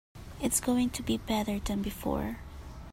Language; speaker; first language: English; non-native, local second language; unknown